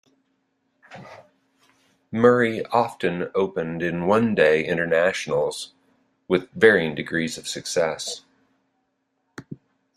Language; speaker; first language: English; native; English